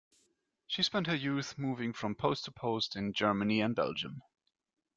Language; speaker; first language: English; non-native, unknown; German